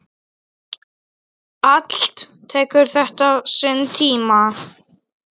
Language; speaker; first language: Icelandic; non-native, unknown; Polish